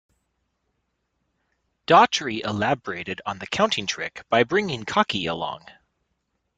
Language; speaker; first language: English; native; English